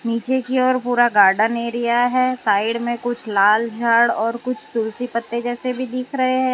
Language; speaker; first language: Hindi; non-native, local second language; Gujarati